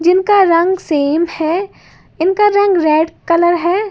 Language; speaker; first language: Hindi; native; Hindi